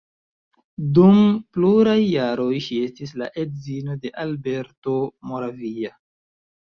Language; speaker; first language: Esperanto; non-native, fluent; Chinese